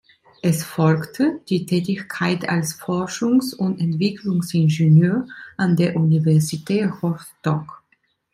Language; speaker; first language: German; non-native, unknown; Italian